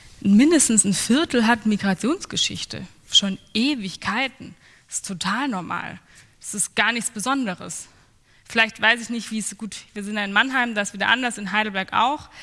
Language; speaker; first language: German; native; German